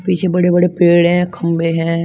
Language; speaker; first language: Hindi; native; Hindi